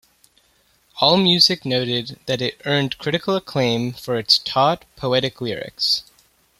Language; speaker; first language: English; native; English